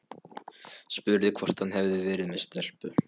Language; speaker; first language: Icelandic; non-native, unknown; Polish